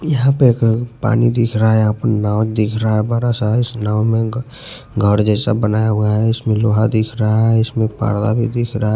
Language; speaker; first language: Hindi; non-native, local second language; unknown